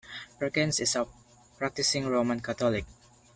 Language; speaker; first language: English; non-native, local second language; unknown